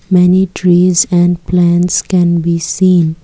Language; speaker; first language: English; non-native, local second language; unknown